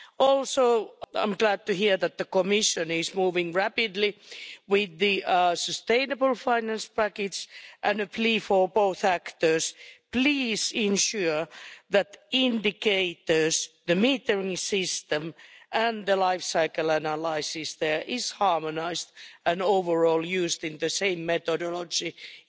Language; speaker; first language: English; non-native, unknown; Finnish